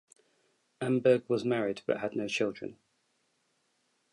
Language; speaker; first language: English; native; English